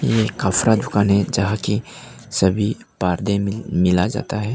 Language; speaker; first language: Hindi; non-native, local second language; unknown